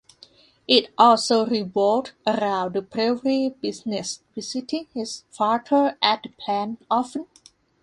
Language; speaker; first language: English; non-native, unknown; Thai